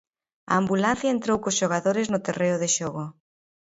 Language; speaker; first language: Galician; native; Galician